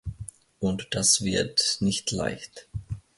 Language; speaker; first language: German; non-native, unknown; Finnish